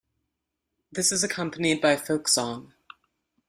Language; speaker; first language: English; native; English